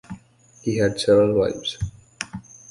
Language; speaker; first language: English; native; English